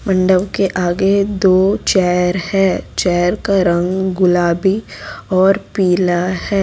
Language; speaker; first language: Hindi; non-native, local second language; Gujarati